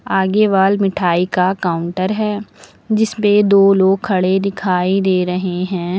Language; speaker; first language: Hindi; native; Hindi